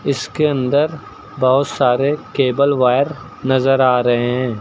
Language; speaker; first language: Hindi; native; Hindi